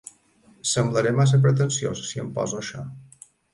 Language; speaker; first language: Catalan; native; Catalan